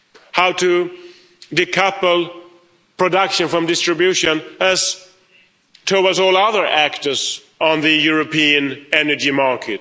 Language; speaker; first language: English; non-native, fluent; Swedish